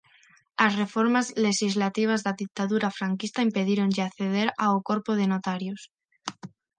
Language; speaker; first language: Galician; non-native, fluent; Spanish